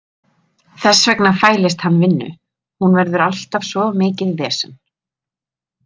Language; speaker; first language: Icelandic; native; Icelandic